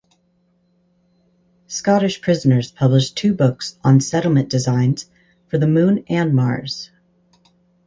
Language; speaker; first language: English; native; English